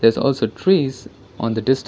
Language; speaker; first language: English; non-native, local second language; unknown